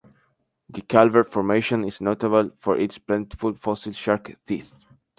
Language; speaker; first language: English; non-native, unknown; Spanish